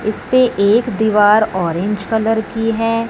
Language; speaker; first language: Hindi; non-native, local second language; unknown